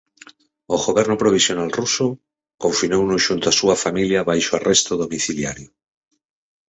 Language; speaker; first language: Galician; native; Galician